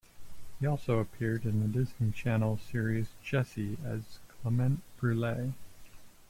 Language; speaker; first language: English; native; English